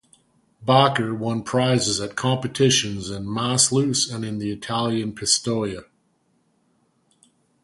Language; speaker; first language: English; native; English